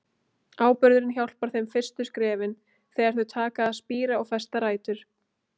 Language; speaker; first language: Icelandic; native; Icelandic